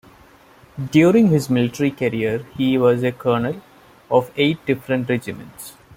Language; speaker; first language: English; non-native, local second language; Malayalam